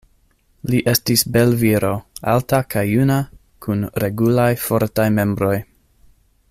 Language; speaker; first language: Esperanto; non-native, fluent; English